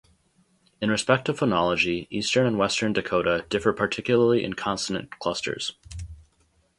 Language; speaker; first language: English; native; English